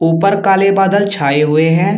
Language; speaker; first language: Hindi; native; Hindi